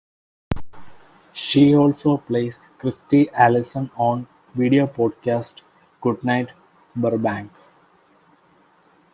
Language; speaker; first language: English; native; English